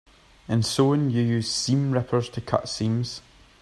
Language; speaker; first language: English; native; English